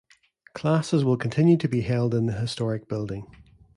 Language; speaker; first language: English; native; English